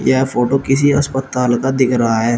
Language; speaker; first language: Hindi; native; Hindi